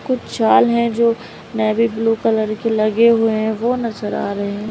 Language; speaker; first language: Hindi; native; Hindi